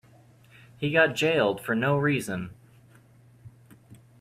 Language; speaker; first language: English; native; English